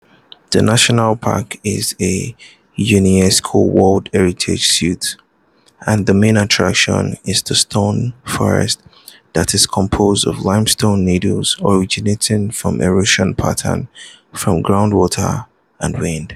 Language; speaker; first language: English; non-native, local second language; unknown